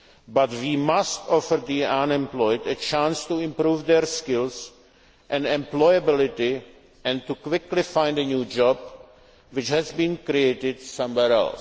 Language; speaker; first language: English; non-native, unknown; Czech